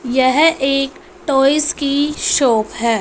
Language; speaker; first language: Hindi; non-native, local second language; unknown